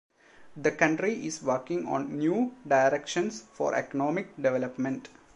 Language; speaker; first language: English; non-native, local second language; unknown